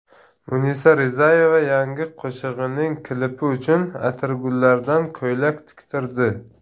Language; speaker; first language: Uzbek; non-native, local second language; Tajik